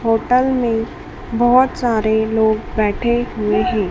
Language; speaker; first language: Hindi; native; Hindi